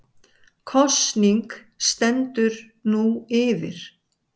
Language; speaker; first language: Icelandic; native; Icelandic